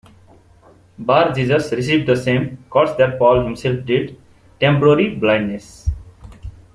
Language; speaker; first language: English; non-native, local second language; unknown